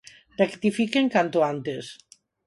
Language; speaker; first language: Galician; non-native, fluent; Spanish